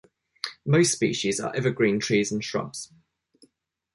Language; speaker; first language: English; native; English